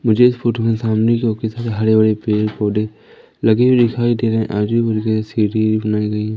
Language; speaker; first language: Hindi; native; Hindi